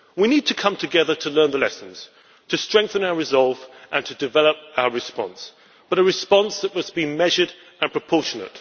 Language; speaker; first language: English; native; English